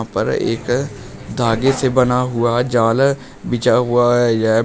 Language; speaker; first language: Hindi; native; Hindi